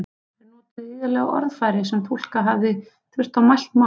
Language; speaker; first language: Icelandic; native; Icelandic